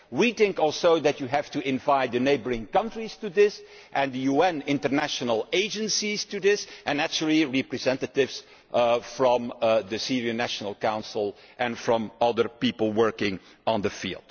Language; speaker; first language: English; non-native, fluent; Dutch